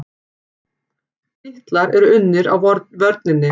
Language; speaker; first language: Icelandic; native; Icelandic